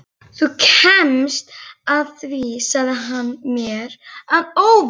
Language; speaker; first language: Icelandic; native; Icelandic